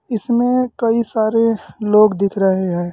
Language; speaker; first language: Hindi; native; Hindi